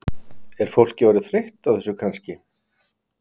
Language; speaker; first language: Icelandic; native; Icelandic